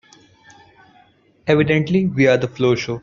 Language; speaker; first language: English; non-native, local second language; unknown